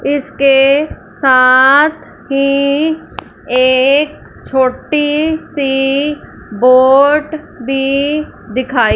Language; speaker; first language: Hindi; non-native, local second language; Punjabi